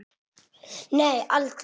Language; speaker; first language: Icelandic; non-native, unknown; Italian